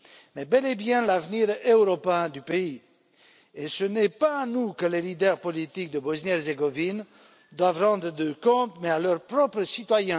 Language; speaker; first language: French; non-native, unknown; Romanian